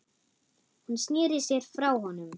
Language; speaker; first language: Icelandic; non-native, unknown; German